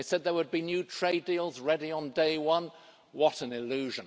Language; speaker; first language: English; native; English